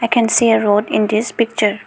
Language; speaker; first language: English; non-native, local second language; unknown